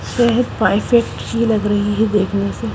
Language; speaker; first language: Hindi; non-native, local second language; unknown